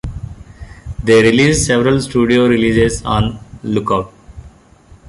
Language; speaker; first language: English; non-native, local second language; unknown